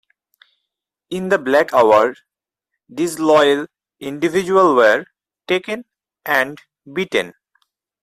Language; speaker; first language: English; non-native, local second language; Bangla